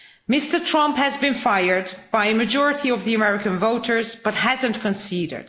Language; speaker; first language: English; non-native, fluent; Dutch